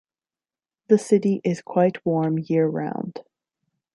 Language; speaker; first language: English; native; English